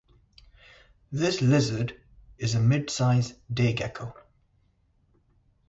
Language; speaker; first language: English; non-native, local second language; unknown